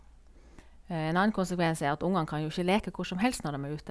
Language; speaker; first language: Norwegian; native; Norwegian